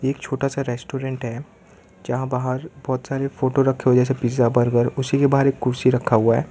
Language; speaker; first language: Hindi; non-native, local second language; Gujarati